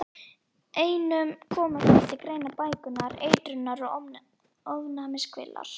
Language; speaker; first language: Icelandic; native; Icelandic